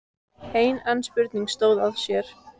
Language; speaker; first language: Icelandic; native; Icelandic